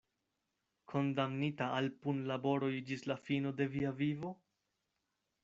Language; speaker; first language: Esperanto; non-native, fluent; Spanish